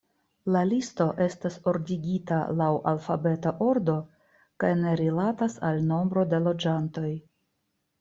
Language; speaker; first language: Esperanto; non-native, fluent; Russian